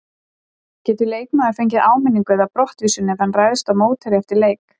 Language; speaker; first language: Icelandic; native; Icelandic